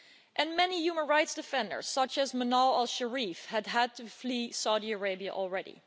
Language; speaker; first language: English; non-native, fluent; Dutch